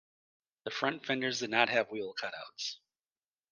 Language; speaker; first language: English; native; English